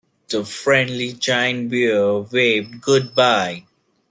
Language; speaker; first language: English; non-native, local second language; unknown